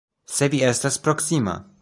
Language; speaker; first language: Esperanto; non-native, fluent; Polish